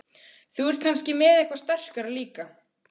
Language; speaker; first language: Icelandic; native; Icelandic